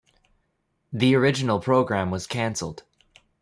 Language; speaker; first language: English; native; English